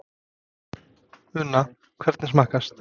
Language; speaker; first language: Icelandic; non-native, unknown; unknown